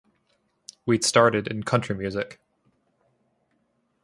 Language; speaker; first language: English; native; English